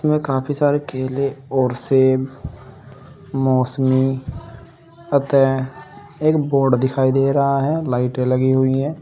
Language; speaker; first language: Hindi; native; Hindi